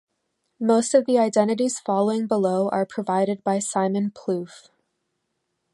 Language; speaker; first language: English; non-native, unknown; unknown